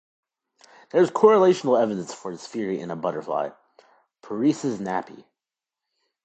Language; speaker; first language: English; native; English